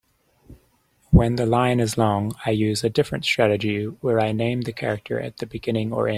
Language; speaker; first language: English; native; English